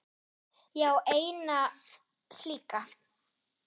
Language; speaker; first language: Icelandic; non-native, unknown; German